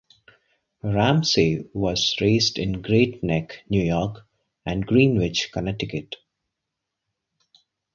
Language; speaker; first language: English; non-native, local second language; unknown